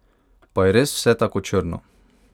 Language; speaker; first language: Slovenian; non-native, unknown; Hungarian